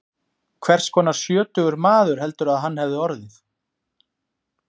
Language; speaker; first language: Icelandic; native; Icelandic